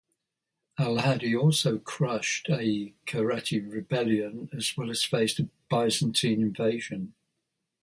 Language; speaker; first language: English; native; English